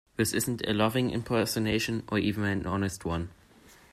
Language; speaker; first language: English; non-native, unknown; German